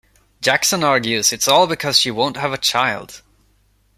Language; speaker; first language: English; non-native, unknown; Swedish